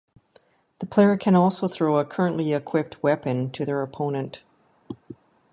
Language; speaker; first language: English; native; English